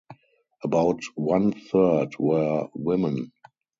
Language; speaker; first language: English; non-native, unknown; German